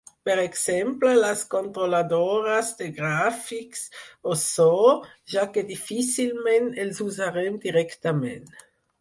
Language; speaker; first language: Catalan; non-native, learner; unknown